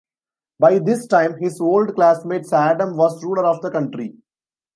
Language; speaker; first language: English; non-native, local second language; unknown